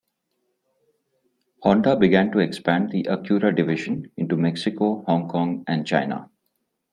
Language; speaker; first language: English; non-native, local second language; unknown